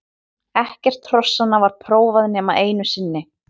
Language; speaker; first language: Icelandic; native; Icelandic